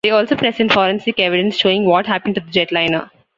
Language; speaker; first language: English; non-native, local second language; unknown